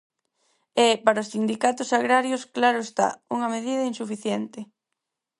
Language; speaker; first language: Galician; non-native, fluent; Spanish